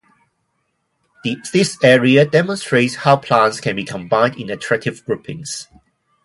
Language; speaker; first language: English; non-native, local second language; Cantonese